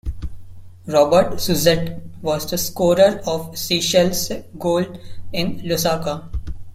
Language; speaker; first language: English; non-native, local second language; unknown